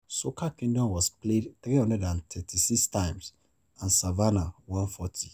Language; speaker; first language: English; non-native, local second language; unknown